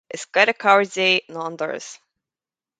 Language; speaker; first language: Irish; native; Irish